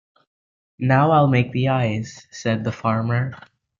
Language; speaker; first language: English; native; English